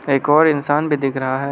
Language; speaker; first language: Hindi; non-native, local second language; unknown